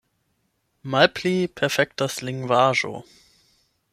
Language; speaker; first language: Esperanto; non-native, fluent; German